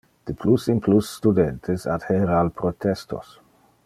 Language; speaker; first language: Interlingua; non-native, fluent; Dutch